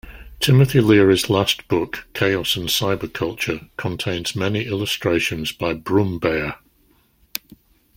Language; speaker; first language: English; native; English